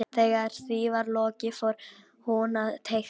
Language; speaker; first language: Icelandic; non-native, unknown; Polish